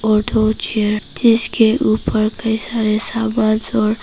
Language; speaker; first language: Hindi; non-native, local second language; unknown